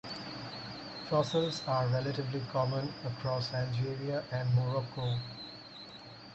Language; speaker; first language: English; non-native, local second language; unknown